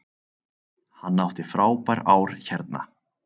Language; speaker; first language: Icelandic; native; Icelandic